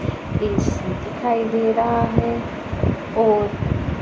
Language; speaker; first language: Hindi; non-native, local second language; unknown